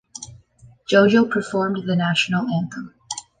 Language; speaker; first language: English; native; English